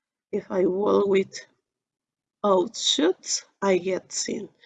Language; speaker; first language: English; non-native, learner; Spanish